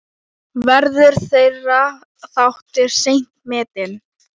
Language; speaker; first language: Icelandic; non-native, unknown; Thai